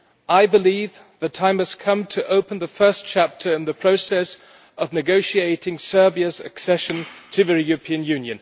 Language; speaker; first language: English; non-native, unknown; German